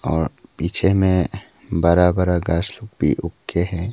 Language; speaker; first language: Hindi; early bilingual, other home language; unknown